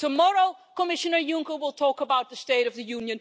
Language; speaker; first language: English; non-native, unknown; Dutch